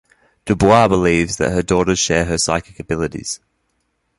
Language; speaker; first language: English; native; English